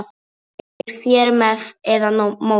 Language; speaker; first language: Icelandic; non-native, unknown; Polish